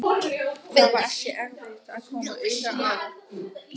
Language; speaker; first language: Icelandic; non-native, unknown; German